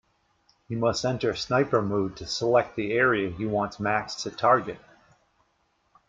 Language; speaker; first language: English; native; English